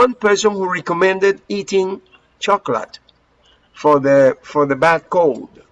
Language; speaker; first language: English; non-native, fluent; Spanish